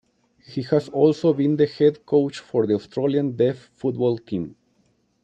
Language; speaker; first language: English; non-native, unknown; Spanish